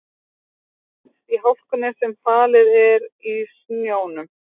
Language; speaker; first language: Icelandic; native; Icelandic